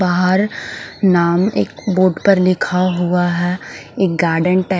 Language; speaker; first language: Hindi; non-native, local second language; Punjabi